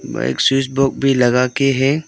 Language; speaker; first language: Hindi; non-native, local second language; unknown